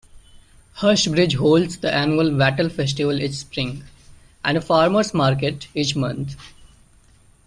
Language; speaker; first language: English; non-native, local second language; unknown